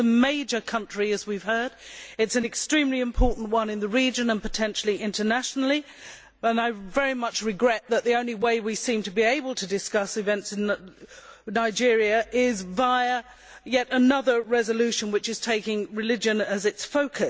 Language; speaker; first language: English; native; English